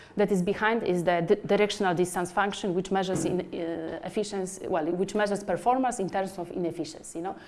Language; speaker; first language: English; non-native, fluent; Polish